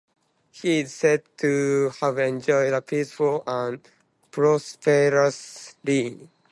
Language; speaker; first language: English; non-native, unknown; Japanese